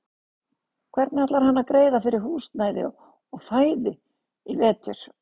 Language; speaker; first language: Icelandic; native; Icelandic